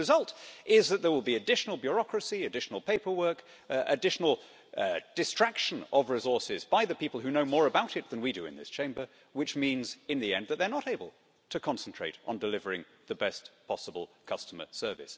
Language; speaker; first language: English; native; English